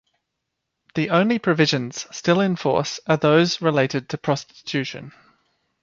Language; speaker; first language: English; native; English